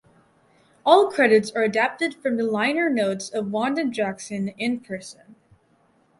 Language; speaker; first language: English; native; English